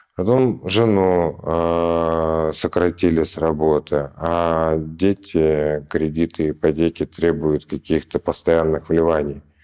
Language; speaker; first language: Russian; native; Russian